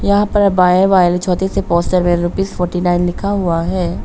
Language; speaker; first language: Hindi; early bilingual, other home language; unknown